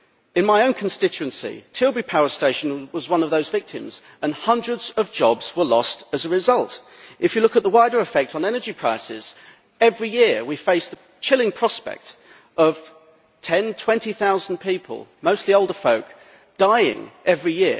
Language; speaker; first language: English; native; English